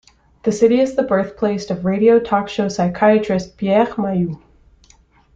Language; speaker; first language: English; native; English